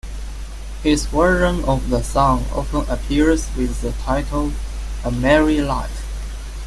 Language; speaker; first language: English; non-native, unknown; Chinese